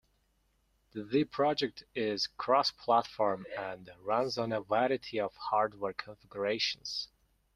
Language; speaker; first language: English; non-native, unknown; Mongolian